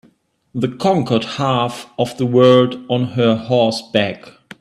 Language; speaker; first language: English; non-native, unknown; German